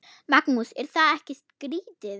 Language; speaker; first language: Icelandic; non-native, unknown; German